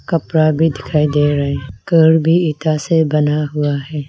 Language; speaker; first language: Hindi; non-native, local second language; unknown